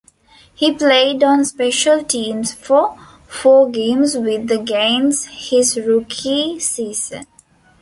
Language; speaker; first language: English; non-native, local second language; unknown